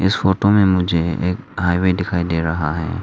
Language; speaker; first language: Hindi; non-native, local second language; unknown